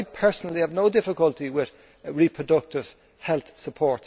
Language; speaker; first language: English; native; English